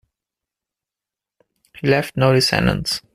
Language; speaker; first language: English; non-native, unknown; German